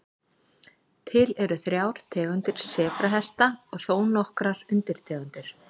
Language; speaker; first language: Icelandic; native; Icelandic